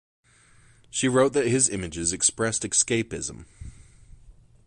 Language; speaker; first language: English; native; English